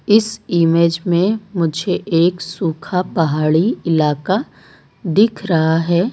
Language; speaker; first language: Hindi; non-native, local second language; Gujarati